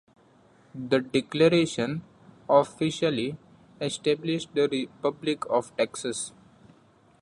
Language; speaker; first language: English; non-native, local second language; Marathi